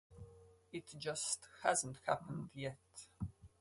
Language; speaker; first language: English; non-native, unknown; Latvian